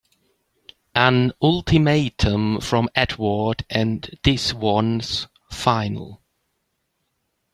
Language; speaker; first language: English; native; English